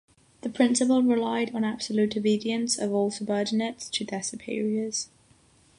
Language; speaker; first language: English; non-native, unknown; Catalan